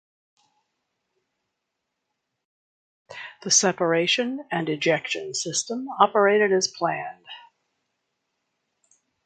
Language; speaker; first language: English; native; English